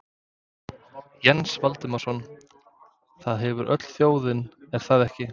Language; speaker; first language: Icelandic; non-native, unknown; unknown